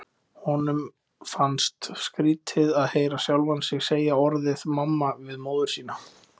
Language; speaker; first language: Icelandic; native; Icelandic